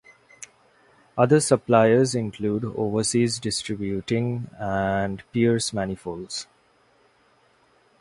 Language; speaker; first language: English; non-native, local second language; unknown